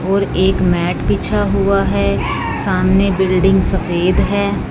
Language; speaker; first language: Hindi; non-native, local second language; Punjabi